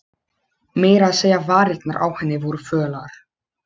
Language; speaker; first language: Icelandic; non-native, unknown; Polish